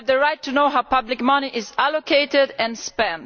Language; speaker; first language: English; non-native, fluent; Italian